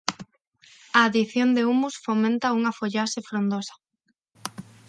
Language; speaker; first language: Galician; non-native, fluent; Spanish